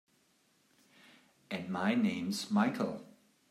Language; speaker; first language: English; native; English